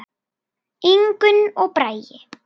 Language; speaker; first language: Icelandic; native; Icelandic